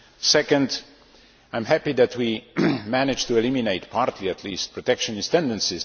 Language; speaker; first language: English; non-native, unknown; Polish